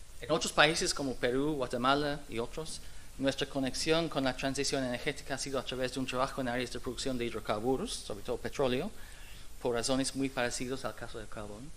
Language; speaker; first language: Spanish; non-native, fluent; English